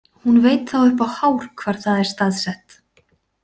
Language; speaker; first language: Icelandic; native; Icelandic